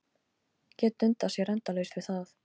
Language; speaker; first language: Icelandic; non-native, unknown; Polish